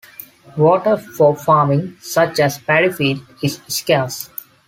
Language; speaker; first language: English; non-native, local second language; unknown